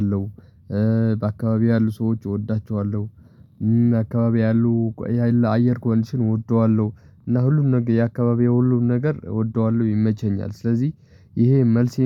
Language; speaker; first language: Amharic; non-native, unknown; Tigrinya